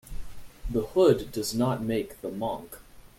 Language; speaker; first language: English; native; English